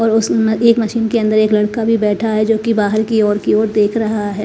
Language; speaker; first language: Hindi; non-native, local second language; Punjabi